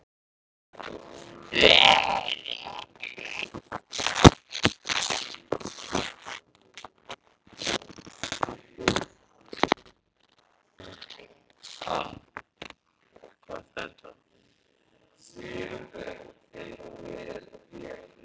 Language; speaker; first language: Icelandic; native; Icelandic